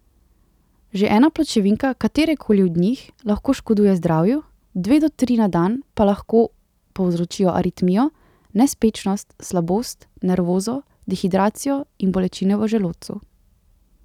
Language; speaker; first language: Slovenian; native; Slovenian